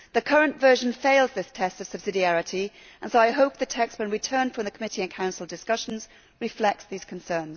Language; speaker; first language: English; native; English